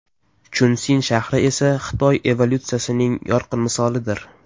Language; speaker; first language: Uzbek; native; Uzbek